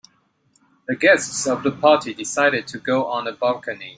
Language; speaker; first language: English; native; English